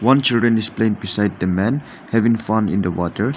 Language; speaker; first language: English; non-native, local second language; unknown